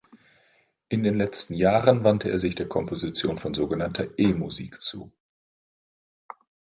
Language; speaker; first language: German; native; German